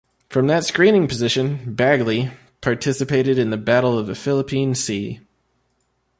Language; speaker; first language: English; native; English